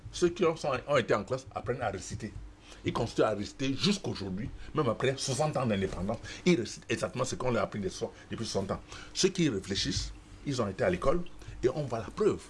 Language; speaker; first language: French; non-native, local second language; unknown